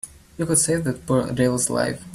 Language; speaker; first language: English; native; English